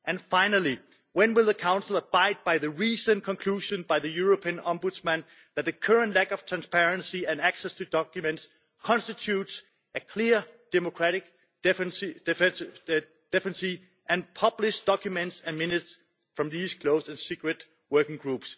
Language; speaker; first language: English; non-native, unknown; Danish